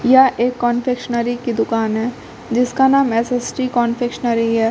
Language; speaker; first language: Hindi; native; Hindi